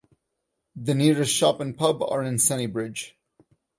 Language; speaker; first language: English; non-native, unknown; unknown